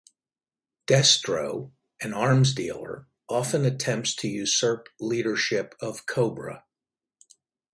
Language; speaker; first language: English; native; English